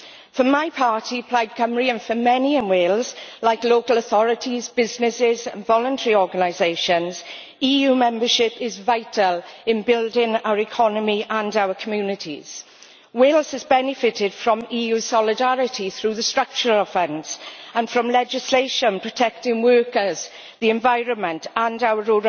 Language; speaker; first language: English; native; English